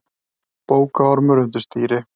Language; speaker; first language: Icelandic; native; Icelandic